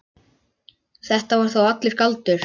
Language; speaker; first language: Icelandic; native; Icelandic